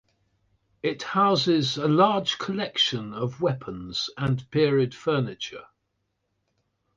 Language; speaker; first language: English; native; English